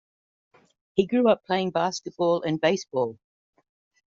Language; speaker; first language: English; native; English